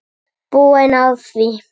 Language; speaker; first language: Icelandic; native; Icelandic